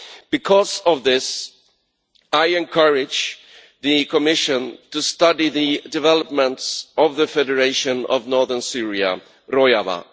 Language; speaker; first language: English; non-native, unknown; Swedish